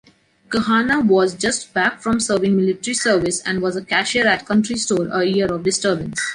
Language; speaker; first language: English; non-native, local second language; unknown